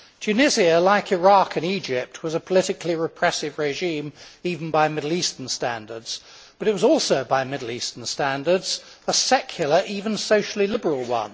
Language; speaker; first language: English; native; English